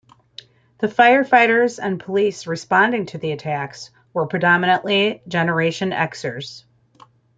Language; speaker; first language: English; native; English